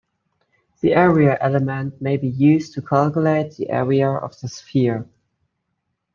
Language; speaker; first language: English; native; English